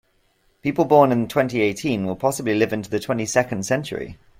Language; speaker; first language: English; native; English